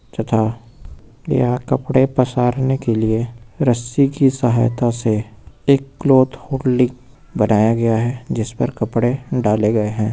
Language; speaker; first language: Hindi; native; Hindi